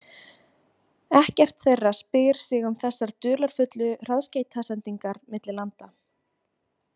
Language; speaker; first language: Icelandic; native; Icelandic